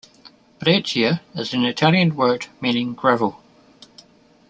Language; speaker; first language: English; native; English